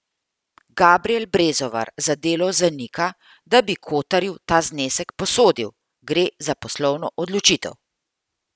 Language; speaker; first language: Slovenian; native; Slovenian